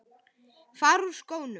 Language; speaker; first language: Icelandic; native; Icelandic